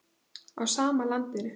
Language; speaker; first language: Icelandic; native; Icelandic